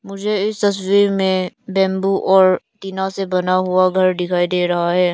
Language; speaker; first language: Hindi; non-native, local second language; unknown